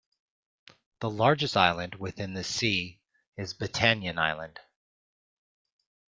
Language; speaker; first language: English; native; English